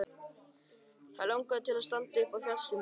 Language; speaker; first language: Icelandic; native; Icelandic